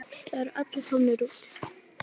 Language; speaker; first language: Icelandic; native; Icelandic